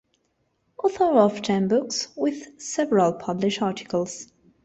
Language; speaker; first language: English; non-native, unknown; Spanish